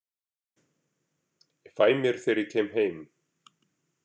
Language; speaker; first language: Icelandic; native; Icelandic